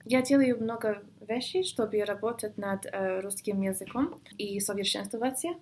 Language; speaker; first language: Russian; non-native, fluent; English